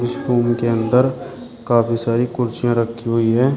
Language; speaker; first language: Hindi; native; Hindi